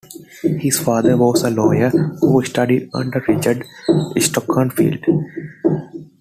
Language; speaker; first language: English; non-native, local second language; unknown